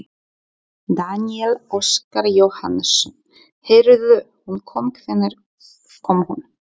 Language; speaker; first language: Icelandic; non-native, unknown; Polish